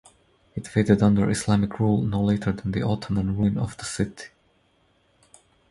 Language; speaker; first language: English; non-native, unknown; Croatian